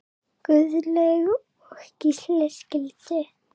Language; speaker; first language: Icelandic; non-native, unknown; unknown